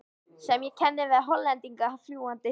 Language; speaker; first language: Icelandic; native; Icelandic